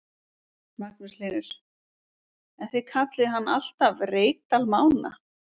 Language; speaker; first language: Icelandic; native; Icelandic